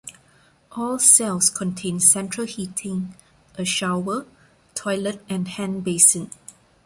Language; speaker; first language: English; non-native, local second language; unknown